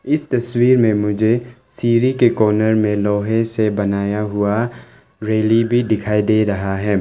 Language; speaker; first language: Hindi; non-native, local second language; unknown